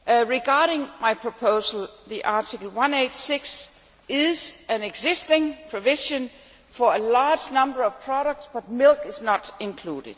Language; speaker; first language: English; non-native, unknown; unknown